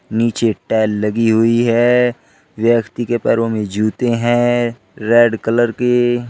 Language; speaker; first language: Hindi; native; Hindi